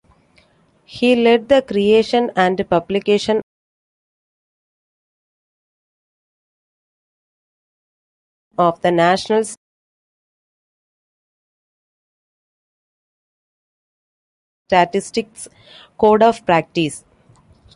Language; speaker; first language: English; non-native, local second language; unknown